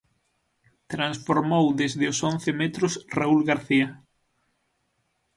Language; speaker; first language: Galician; native; Galician